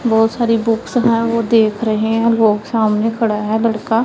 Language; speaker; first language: Hindi; non-native, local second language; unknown